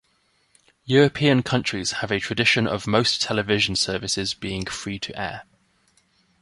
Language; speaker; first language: English; native; English